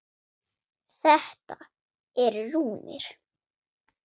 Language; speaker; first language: Icelandic; non-native, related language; Swedish